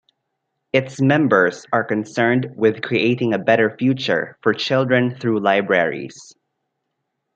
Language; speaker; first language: English; non-native, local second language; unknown